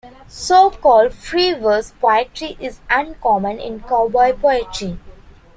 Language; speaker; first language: English; non-native, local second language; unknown